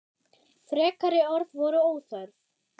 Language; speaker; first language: Icelandic; non-native, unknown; German